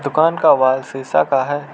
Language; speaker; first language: Hindi; non-native, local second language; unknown